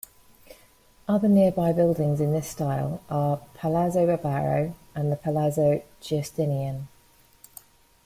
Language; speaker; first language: English; native; English